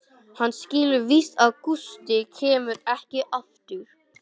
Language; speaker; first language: Icelandic; non-native, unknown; English